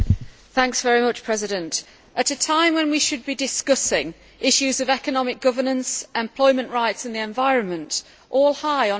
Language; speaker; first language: English; native; English